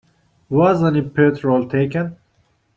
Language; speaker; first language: English; non-native, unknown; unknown